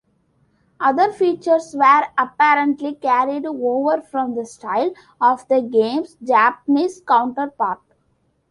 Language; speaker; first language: English; non-native, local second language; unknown